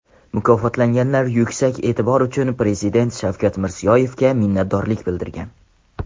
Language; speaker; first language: Uzbek; non-native, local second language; Tajik